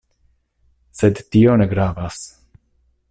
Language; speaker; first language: Esperanto; non-native, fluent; Italian